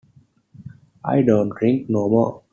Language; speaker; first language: English; non-native, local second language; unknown